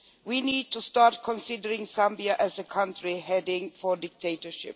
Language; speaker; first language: English; non-native, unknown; Swedish